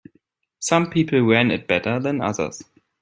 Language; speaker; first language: English; non-native, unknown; German